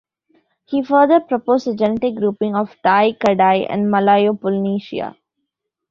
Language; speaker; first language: English; non-native, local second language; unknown